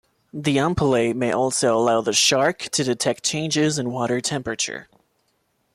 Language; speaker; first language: English; non-native, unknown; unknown